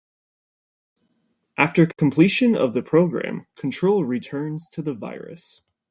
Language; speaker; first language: English; native; English